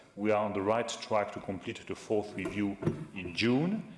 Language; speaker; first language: English; non-native, fluent; French